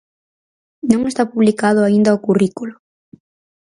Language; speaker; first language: Galician; native; Galician